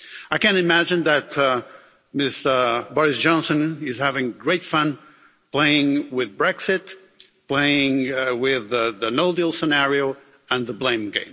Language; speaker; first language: English; non-native, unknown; Portuguese